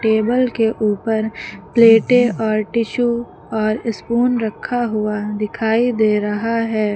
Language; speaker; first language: Hindi; native; Hindi